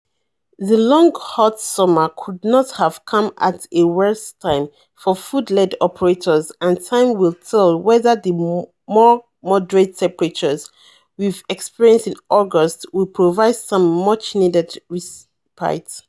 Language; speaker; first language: English; non-native, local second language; Yoruba